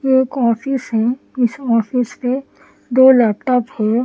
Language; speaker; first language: Hindi; non-native, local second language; Punjabi